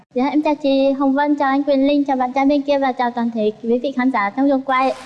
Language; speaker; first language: Vietnamese; non-native, local second language; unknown